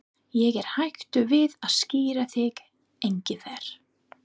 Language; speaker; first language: Icelandic; non-native, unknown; English